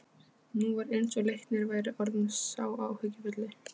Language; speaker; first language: Icelandic; non-native, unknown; Polish